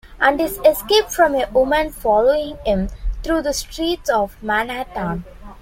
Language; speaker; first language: English; non-native, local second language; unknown